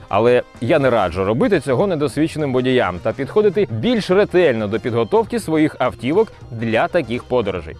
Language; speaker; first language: Ukrainian; non-native, local second language; Russian